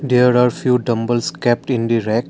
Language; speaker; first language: English; non-native, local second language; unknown